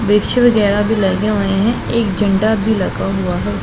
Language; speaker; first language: Hindi; non-native, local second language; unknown